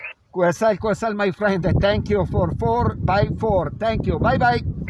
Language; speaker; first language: English; non-native, learner; Italian